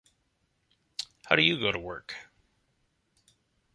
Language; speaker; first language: English; native; English